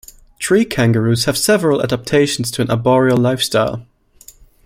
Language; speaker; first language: English; non-native, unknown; German